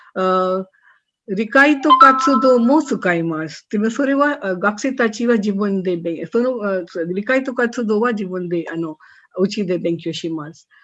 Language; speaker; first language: Japanese; non-native, fluent; Hindi